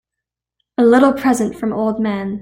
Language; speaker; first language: English; native; English